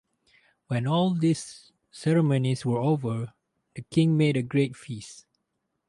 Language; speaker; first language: English; non-native, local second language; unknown